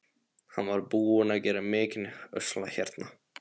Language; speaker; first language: Icelandic; non-native, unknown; Polish